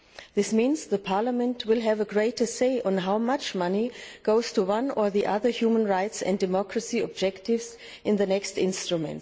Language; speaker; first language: English; non-native, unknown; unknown